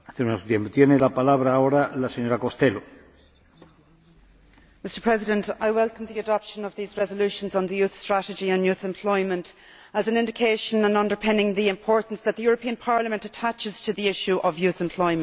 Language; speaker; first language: English; native; English